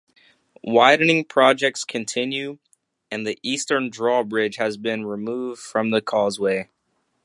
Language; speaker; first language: English; native; English